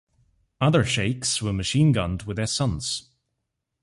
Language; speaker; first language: English; non-native, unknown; German